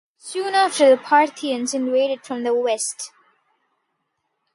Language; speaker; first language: English; non-native, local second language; Telugu